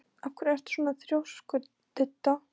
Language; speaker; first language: Icelandic; non-native, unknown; Polish